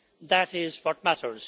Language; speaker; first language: English; native; English